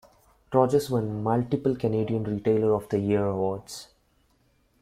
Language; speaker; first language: English; non-native, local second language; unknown